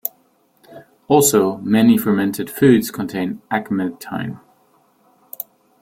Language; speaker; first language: English; non-native, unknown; German